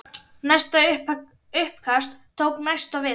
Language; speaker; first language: Icelandic; native; Icelandic